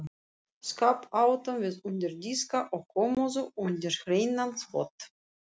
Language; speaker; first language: Icelandic; non-native, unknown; Russian